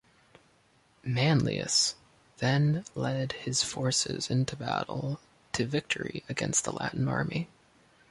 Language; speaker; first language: English; native; English